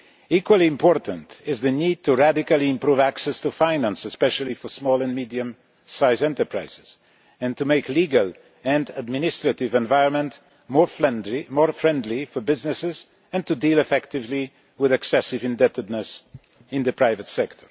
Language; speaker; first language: English; non-native, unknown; Polish